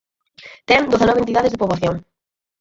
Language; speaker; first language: Galician; native; Galician